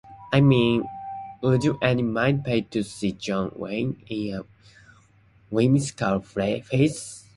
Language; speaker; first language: English; non-native, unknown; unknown